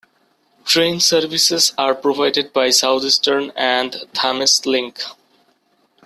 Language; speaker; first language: English; non-native, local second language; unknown